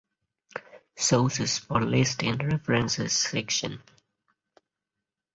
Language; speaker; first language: English; non-native, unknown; Bangla